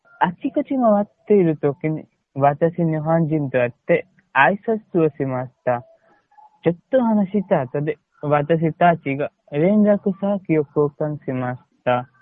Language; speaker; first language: Japanese; non-native, learner; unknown